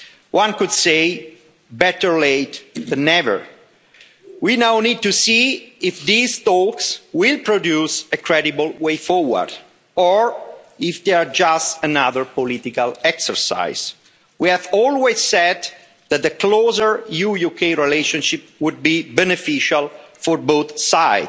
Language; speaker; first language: English; non-native, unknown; Italian